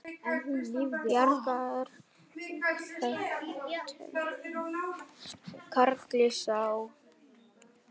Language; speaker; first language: Icelandic; non-native, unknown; Vietnamese